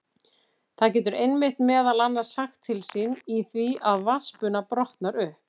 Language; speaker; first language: Icelandic; native; Icelandic